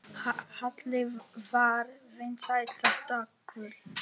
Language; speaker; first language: Icelandic; non-native, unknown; Czech